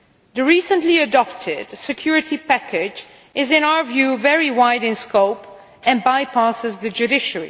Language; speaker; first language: English; non-native, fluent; Dutch